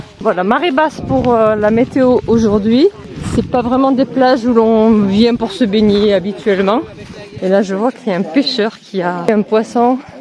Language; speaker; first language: French; native; French